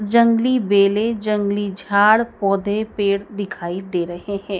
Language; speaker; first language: Hindi; native; Hindi